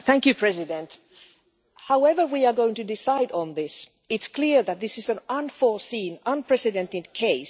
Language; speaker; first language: English; non-native, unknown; Finnish